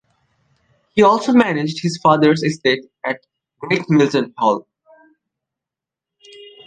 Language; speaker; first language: English; non-native, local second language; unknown